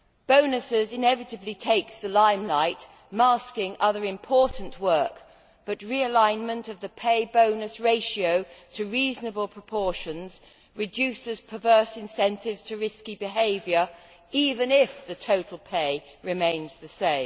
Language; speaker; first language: English; native; English